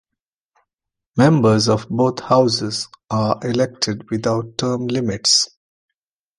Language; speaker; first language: English; non-native, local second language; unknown